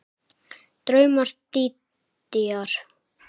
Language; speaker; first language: Icelandic; native; Icelandic